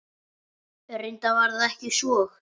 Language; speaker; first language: Icelandic; native; Icelandic